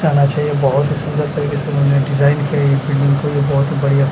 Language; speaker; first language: Hindi; non-native, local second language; Punjabi